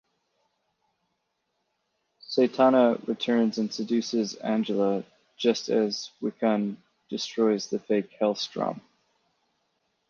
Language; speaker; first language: English; native; English